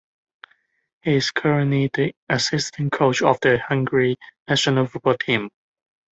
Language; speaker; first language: English; non-native, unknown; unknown